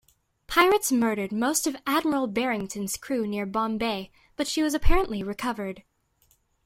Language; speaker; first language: English; native; English